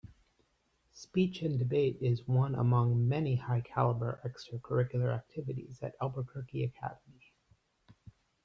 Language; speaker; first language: English; native; English